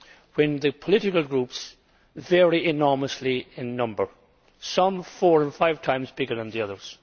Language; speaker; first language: English; native; English